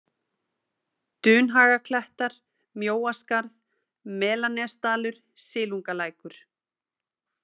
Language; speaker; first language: Icelandic; native; Icelandic